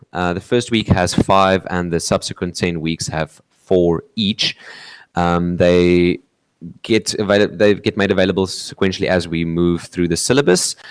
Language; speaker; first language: English; non-native, local second language; Afrikaans